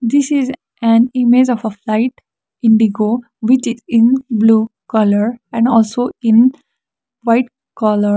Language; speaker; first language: English; non-native, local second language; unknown